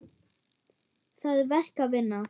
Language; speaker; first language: Icelandic; non-native, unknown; German